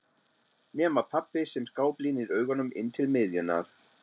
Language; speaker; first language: Icelandic; non-native, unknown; German